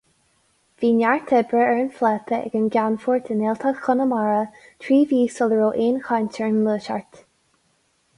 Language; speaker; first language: Irish; non-native, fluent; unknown